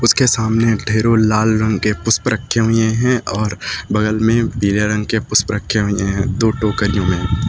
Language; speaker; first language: Hindi; native; Hindi